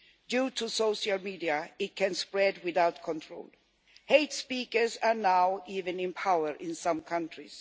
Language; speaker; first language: English; non-native, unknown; Swedish